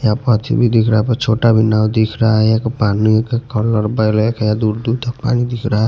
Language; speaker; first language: Hindi; non-native, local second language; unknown